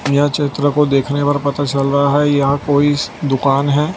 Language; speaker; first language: Hindi; non-native, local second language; Gujarati